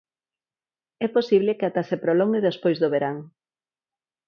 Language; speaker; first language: Galician; non-native, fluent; Spanish